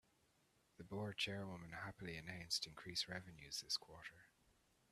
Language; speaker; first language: English; native; English